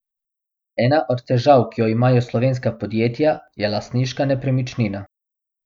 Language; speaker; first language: Slovenian; non-native, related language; Bosnian